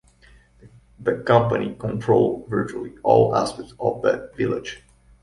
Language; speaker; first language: English; non-native, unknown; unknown